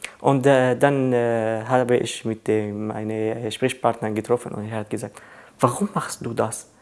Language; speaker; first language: German; non-native, learner; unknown